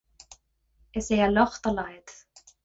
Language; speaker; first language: Irish; non-native, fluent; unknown